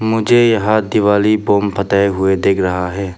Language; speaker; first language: Hindi; non-native, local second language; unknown